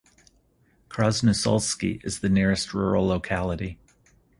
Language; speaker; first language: English; native; English